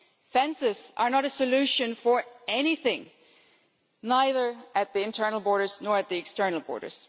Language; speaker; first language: English; non-native, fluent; German